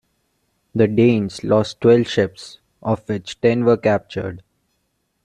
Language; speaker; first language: English; non-native, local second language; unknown